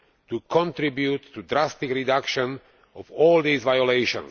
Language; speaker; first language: English; non-native, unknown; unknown